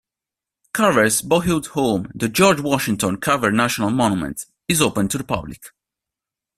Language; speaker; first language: English; non-native, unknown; Italian